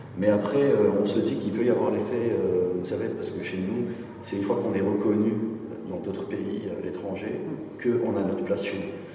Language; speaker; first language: French; non-native, local second language; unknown